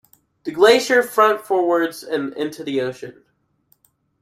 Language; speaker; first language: English; native; English